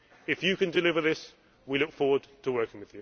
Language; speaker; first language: English; native; English